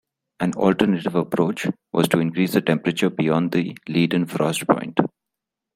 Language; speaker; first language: English; non-native, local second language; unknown